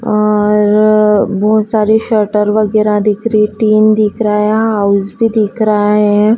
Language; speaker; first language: Hindi; native; Hindi